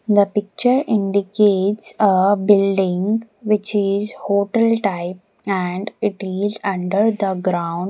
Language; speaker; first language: English; non-native, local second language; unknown